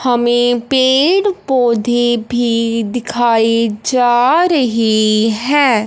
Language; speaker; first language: Hindi; non-native, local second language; Punjabi